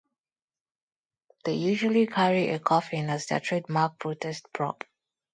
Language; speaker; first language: English; non-native, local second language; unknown